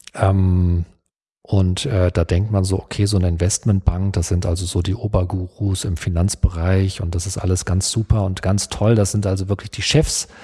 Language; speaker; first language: German; native; German